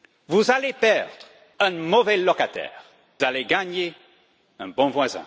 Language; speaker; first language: French; non-native, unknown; English